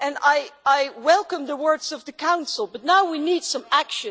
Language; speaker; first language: English; non-native, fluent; Dutch